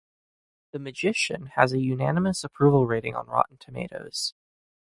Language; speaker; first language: English; native; English